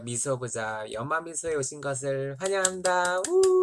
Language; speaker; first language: Korean; native; Korean